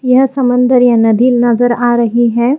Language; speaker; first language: Hindi; native; Hindi